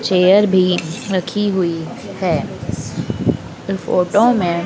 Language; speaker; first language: Hindi; native; Hindi